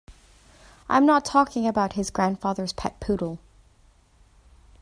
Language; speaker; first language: English; native; English